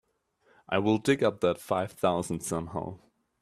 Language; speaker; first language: English; native; English